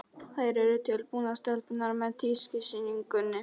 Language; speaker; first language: Icelandic; non-native, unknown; Polish